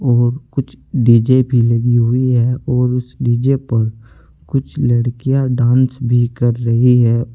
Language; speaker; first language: Hindi; native; Hindi